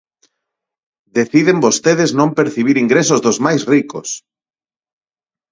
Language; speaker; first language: Galician; non-native, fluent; Spanish